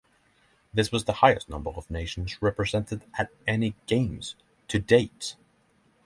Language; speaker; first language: English; non-native, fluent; Norwegian